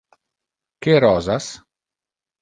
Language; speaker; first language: Interlingua; non-native, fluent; Italian